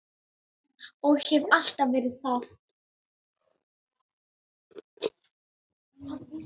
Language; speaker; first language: Icelandic; native; Icelandic